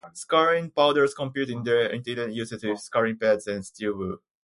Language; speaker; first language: English; native; English